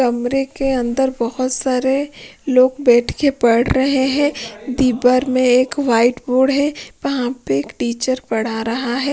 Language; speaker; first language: Hindi; non-native, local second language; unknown